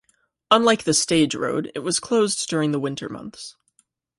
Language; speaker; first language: English; native; English